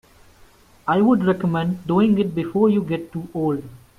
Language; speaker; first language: English; non-native, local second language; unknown